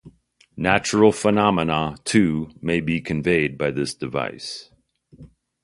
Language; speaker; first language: English; native; English